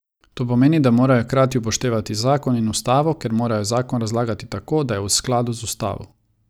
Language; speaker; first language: Slovenian; non-native, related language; Croatian